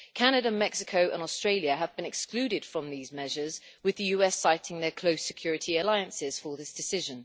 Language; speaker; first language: English; native; English